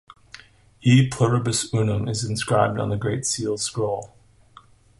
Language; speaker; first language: English; native; English